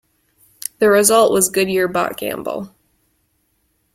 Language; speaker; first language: English; native; English